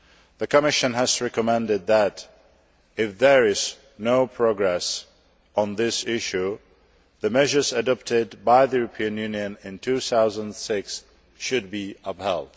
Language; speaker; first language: English; non-native, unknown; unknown